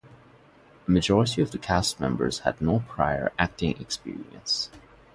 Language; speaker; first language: English; non-native, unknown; Bangla